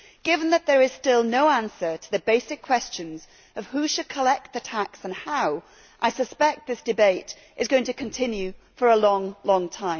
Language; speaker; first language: English; native; English